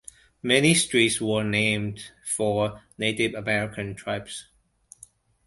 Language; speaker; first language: English; non-native, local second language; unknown